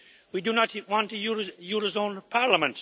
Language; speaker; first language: English; native; English